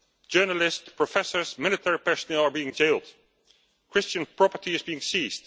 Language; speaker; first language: English; non-native, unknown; Dutch